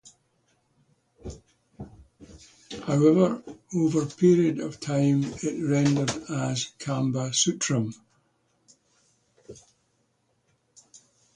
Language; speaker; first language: English; native; English